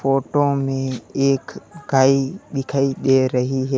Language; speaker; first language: Hindi; native; Hindi